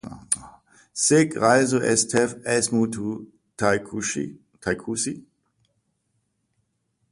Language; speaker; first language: Latvian; non-native, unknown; German